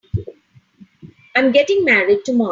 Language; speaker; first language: English; non-native, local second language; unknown